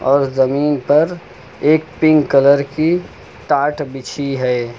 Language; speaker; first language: Hindi; native; Hindi